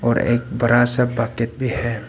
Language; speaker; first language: Hindi; non-native, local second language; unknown